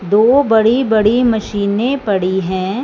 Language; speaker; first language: Hindi; non-native, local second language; Punjabi